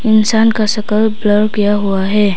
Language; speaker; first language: Hindi; non-native, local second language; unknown